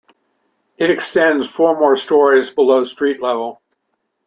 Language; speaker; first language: English; native; English